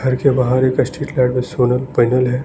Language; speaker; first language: Hindi; non-native, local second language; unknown